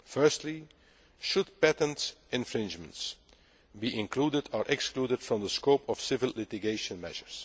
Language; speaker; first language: English; non-native, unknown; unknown